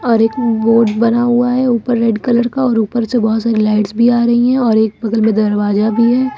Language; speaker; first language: Hindi; native; Hindi